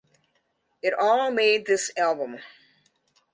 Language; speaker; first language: English; native; English